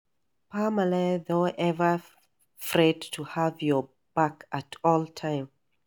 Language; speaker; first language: English; non-native, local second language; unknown